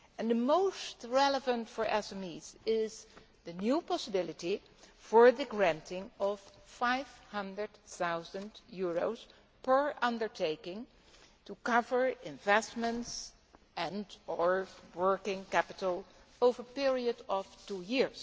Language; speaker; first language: English; non-native, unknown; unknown